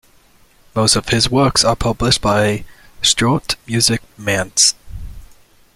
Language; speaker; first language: English; native; English